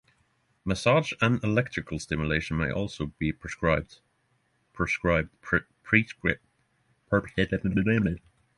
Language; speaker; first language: English; non-native, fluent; Norwegian